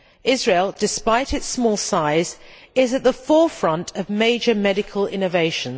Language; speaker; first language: English; native; English